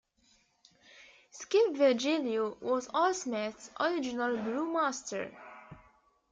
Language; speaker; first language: English; native; English